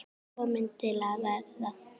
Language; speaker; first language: Icelandic; native; Icelandic